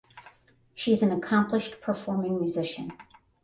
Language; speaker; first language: English; native; English